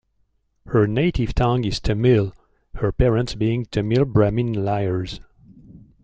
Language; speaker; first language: English; non-native, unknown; French